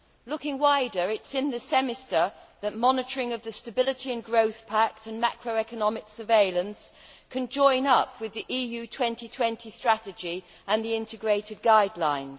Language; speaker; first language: English; native; English